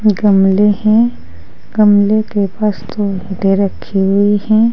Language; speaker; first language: Hindi; native; Hindi